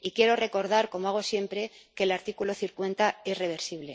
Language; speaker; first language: Spanish; native; Spanish